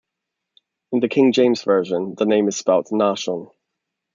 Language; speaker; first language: English; native; English